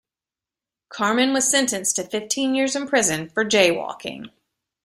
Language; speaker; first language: English; native; English